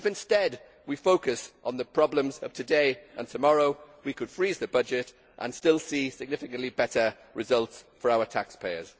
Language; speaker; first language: English; native; English